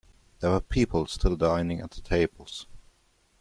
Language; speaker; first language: English; non-native, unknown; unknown